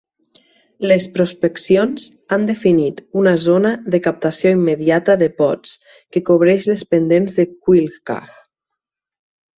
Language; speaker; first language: Catalan; native; Catalan